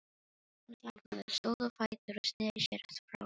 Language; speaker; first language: Icelandic; non-native, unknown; Filipino